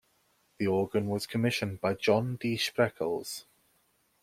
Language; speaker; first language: English; native; English